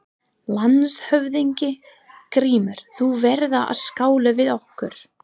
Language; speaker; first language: Icelandic; non-native, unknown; English